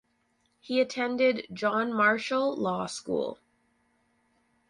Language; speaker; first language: English; native; English